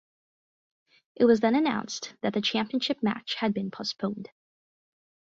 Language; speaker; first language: English; native; English